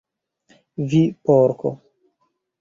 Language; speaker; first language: Esperanto; non-native, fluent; Chinese